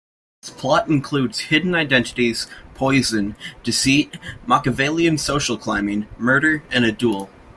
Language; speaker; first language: English; native; English